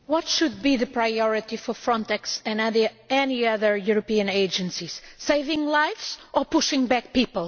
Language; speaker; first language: English; non-native, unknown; Portuguese